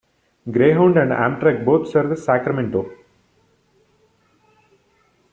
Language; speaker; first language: English; non-native, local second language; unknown